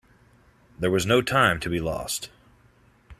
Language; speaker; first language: English; native; English